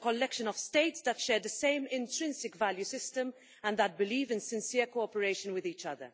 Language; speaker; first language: English; non-native, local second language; Maltese